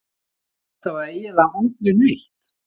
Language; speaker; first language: Icelandic; native; Icelandic